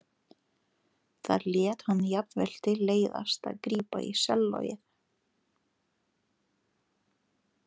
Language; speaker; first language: Icelandic; non-native, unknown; Lithuanian